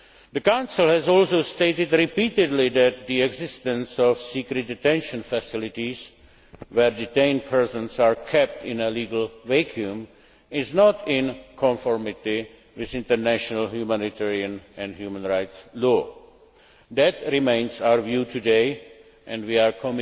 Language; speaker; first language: English; non-native, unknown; Czech